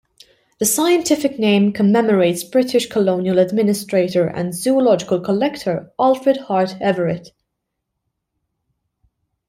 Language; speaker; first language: English; non-native, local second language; Maltese